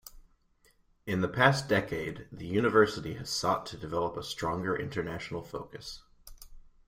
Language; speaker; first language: English; native; English